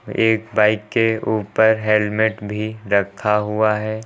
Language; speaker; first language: Hindi; native; Hindi